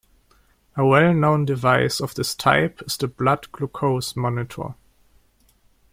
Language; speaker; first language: English; non-native, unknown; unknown